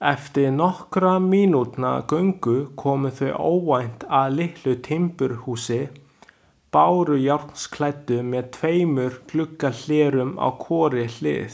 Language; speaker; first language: Icelandic; non-native, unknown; Chinese